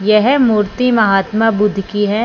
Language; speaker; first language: Hindi; non-native, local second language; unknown